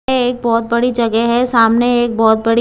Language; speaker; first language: Hindi; non-native, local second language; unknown